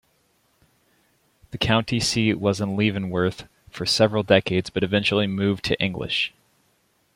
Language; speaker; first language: English; native; English